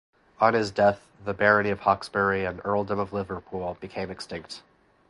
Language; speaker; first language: English; native; English